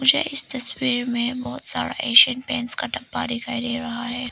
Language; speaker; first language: Hindi; non-native, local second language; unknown